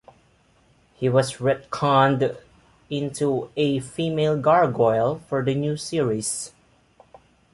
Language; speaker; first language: English; non-native, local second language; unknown